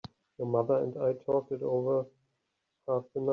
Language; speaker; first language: English; native; English